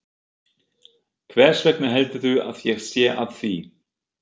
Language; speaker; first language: Icelandic; non-native, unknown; German